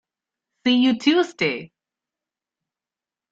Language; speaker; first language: English; non-native, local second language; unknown